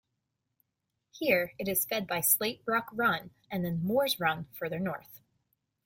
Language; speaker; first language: English; native; English